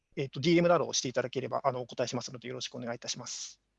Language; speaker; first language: Japanese; native; Japanese